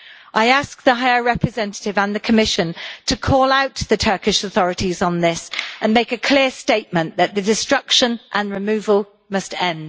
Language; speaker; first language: English; native; English